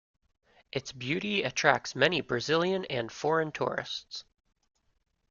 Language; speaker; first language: English; native; English